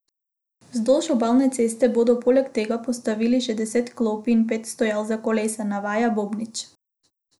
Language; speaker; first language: Slovenian; non-native, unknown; Macedonian